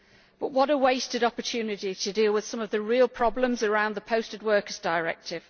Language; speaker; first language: English; native; English